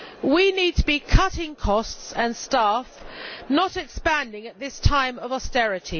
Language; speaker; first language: English; native; English